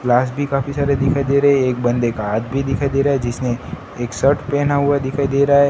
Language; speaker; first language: Hindi; non-native, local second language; Gujarati